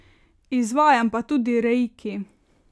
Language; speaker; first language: Slovenian; native; Slovenian